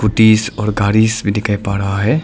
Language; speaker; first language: Hindi; non-native, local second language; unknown